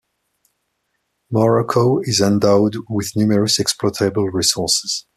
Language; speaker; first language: English; non-native, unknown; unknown